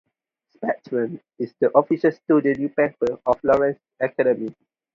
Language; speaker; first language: English; non-native, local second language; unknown